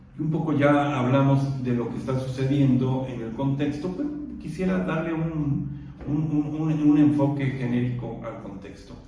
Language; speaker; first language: Spanish; non-native, local second language; Purepecha